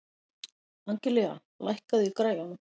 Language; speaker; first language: Icelandic; native; Icelandic